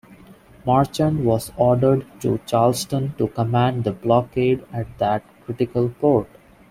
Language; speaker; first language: English; non-native, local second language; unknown